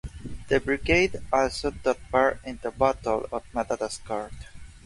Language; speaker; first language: English; non-native, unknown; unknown